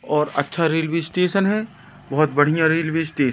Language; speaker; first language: Hindi; native; Hindi